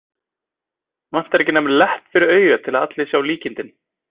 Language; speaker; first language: Icelandic; native; Icelandic